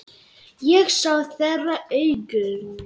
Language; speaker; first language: Icelandic; non-native, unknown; Lithuanian